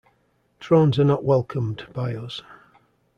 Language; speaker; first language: English; native; English